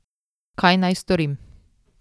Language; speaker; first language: Slovenian; native; Slovenian